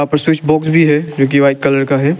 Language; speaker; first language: Hindi; non-native, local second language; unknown